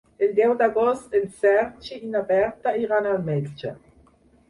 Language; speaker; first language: Catalan; non-native, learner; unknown